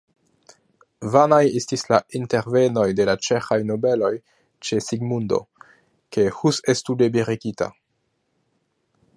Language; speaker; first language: Esperanto; non-native, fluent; French